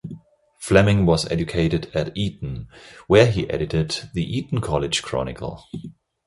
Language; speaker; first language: English; non-native, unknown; German